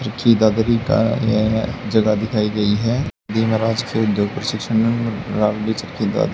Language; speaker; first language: Hindi; native; Hindi